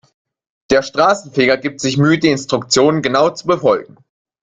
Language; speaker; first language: German; native; German